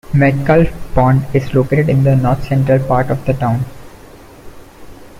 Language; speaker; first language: English; non-native, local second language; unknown